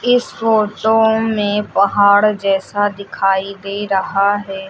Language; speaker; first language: Hindi; native; Hindi